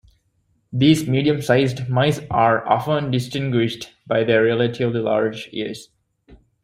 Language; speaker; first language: English; native; English